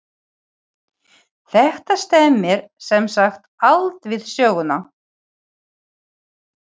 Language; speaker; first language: Icelandic; non-native, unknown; Ukrainian